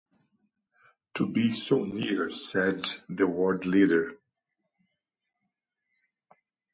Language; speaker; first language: English; non-native, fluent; Portuguese